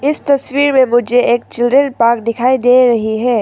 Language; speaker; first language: Hindi; non-native, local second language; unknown